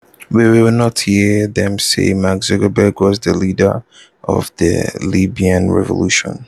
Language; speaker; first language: English; non-native, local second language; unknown